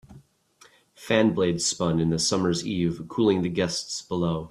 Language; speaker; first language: English; native; English